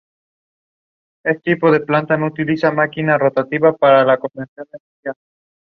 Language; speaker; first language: English; non-native, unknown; Spanish